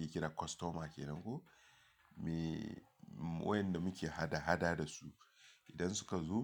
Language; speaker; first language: Hausa; non-native, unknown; Yoruba